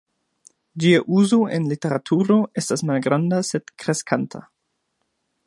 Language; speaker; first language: Esperanto; non-native, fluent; German